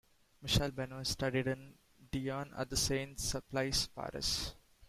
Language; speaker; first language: English; non-native, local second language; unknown